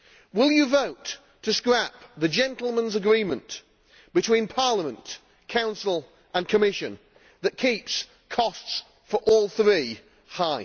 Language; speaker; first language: English; native; English